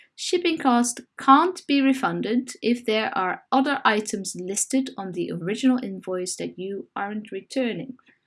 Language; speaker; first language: English; non-native, fluent; Dutch